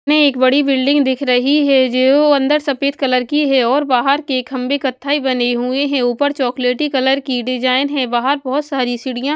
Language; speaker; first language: Hindi; non-native, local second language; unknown